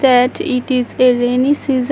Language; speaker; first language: English; non-native, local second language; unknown